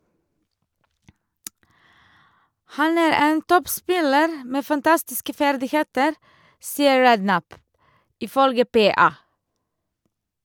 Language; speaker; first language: Norwegian; non-native, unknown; Serbian